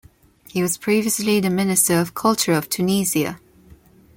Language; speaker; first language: English; non-native, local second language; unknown